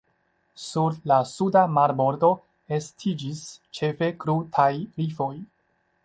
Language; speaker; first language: Esperanto; non-native, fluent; Chinese